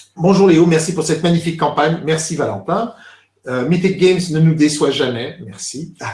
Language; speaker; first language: French; native; French